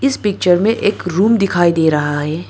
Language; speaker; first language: Hindi; non-native, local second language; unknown